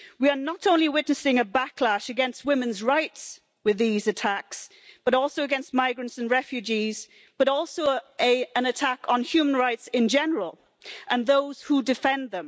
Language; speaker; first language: English; native; English